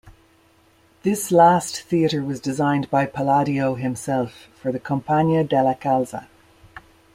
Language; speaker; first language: English; native; English